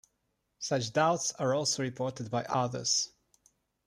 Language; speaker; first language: English; non-native, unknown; Russian